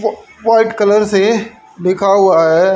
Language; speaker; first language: Hindi; native; Hindi